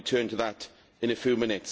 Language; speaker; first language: English; native; English